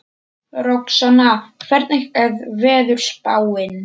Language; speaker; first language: Icelandic; non-native, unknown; Polish